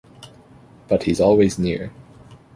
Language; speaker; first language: English; native; English